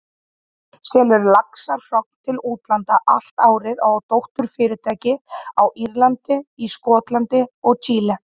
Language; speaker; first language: Icelandic; native; Icelandic